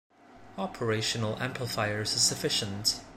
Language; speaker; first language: English; non-native, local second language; Cantonese